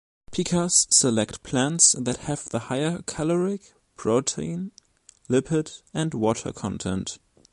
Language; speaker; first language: English; non-native, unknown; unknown